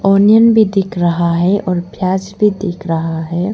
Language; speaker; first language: Hindi; non-native, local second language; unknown